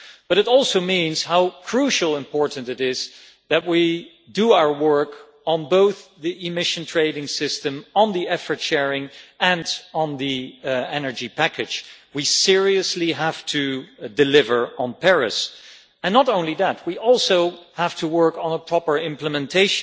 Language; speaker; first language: English; non-native, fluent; Dutch